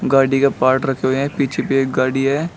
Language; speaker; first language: Hindi; native; Hindi